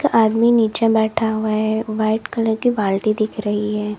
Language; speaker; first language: Hindi; native; Hindi